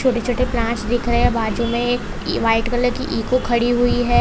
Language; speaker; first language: Hindi; non-native, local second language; Gujarati